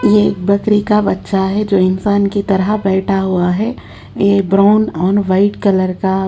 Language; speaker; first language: Hindi; native; Hindi